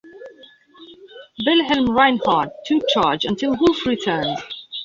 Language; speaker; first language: English; non-native, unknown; Belarusian